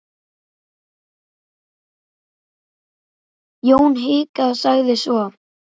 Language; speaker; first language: Icelandic; native; Icelandic